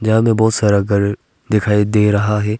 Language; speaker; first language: Hindi; non-native, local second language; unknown